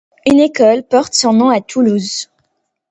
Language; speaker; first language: French; non-native, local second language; Arabic